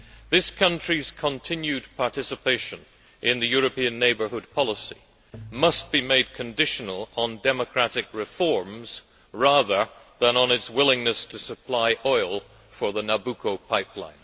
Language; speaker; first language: English; native; English